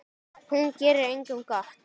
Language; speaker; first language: Icelandic; native; Icelandic